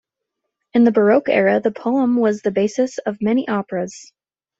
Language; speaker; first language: English; native; English